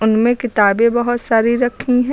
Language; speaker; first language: Hindi; native; Hindi